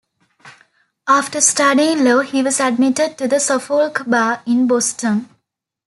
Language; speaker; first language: English; non-native, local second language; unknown